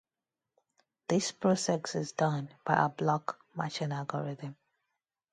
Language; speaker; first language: English; non-native, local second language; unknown